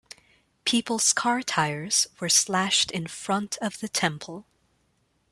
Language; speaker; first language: English; non-native, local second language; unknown